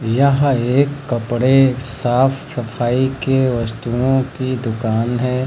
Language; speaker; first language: Hindi; native; Hindi